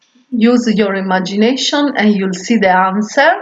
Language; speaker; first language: English; non-native, learner; Italian